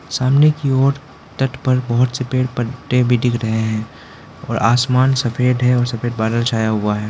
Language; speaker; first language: Hindi; non-native, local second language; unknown